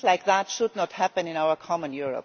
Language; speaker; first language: English; non-native, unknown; German